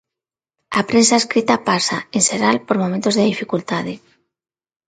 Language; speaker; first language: Galician; non-native, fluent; Spanish